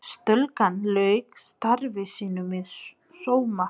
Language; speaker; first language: Icelandic; non-native, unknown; Nepali